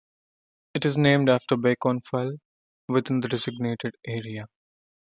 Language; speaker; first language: English; non-native, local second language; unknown